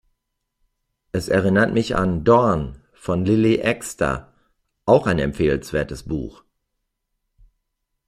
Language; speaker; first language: German; native; German